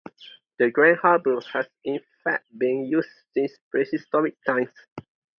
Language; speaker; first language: English; non-native, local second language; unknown